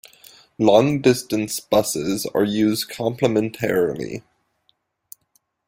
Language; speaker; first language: English; native; English